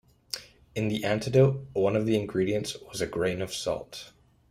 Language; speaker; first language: English; native; English